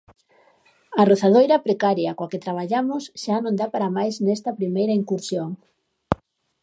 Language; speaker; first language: Galician; native; Galician